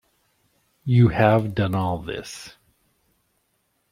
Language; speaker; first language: English; native; English